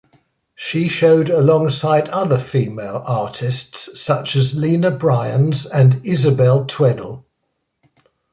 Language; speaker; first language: English; native; English